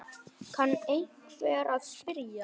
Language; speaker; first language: Icelandic; non-native, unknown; Vietnamese